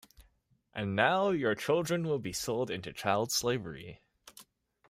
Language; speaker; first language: English; non-native, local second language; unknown